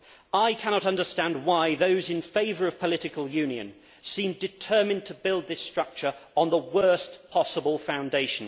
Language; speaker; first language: English; native; English